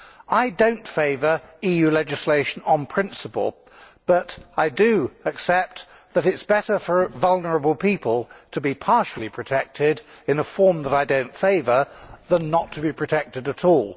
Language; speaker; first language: English; native; English